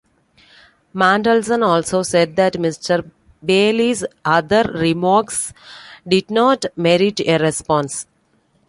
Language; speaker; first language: English; non-native, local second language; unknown